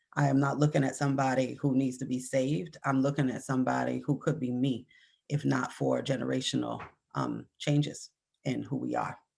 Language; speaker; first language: English; native; English